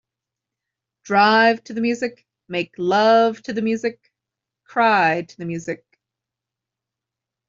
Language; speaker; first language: English; native; English